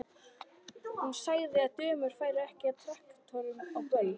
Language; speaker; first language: Icelandic; native; Icelandic